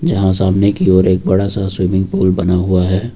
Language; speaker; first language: Hindi; native; Hindi